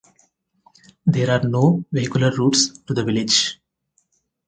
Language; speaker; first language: English; non-native, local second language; Telugu